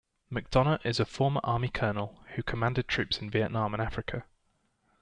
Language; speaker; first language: English; native; English